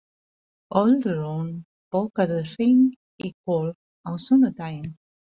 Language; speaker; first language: Icelandic; non-native, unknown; Filipino